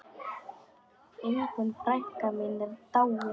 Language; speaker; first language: Icelandic; non-native, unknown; Polish